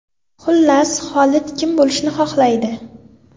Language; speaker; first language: Uzbek; non-native, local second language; Kara-Kalpak